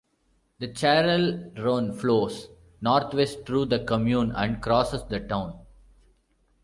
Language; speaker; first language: English; non-native, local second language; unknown